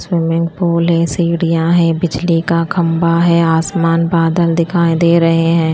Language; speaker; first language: Hindi; non-native, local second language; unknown